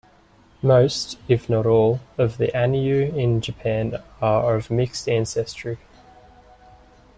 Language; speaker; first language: English; native; English